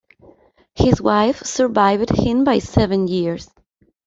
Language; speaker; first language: English; non-native, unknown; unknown